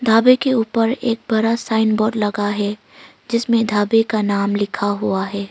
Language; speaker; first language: Hindi; early bilingual, other home language; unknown